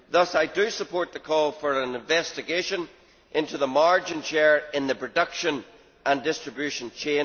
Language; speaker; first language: English; native; English